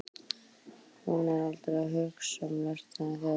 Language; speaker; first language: Icelandic; native; Icelandic